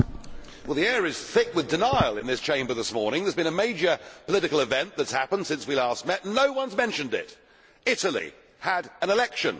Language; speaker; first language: English; native; English